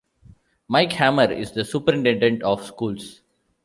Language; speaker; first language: English; non-native, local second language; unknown